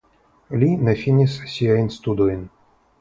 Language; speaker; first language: Esperanto; non-native, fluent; Russian